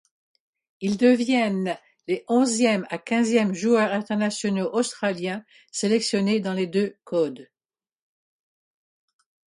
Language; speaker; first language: French; non-native, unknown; English